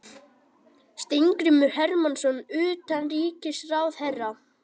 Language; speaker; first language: Icelandic; native; Icelandic